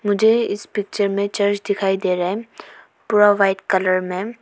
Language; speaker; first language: Hindi; non-native, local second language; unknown